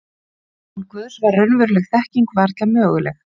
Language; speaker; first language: Icelandic; native; Icelandic